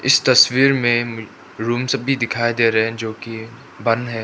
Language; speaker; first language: Hindi; non-native, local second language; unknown